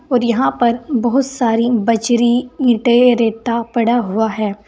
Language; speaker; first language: Hindi; native; Hindi